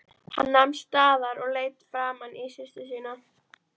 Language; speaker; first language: Icelandic; native; Icelandic